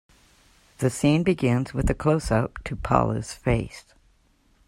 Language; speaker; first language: English; native; English